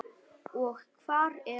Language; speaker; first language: Icelandic; non-native, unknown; Vietnamese